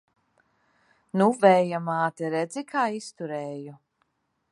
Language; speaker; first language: Latvian; early bilingual, heritage; Latvian